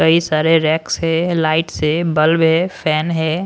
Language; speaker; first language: Hindi; non-native, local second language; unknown